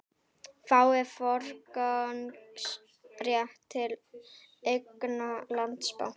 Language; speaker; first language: Icelandic; native; Icelandic